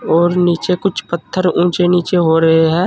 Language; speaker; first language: Hindi; native; Hindi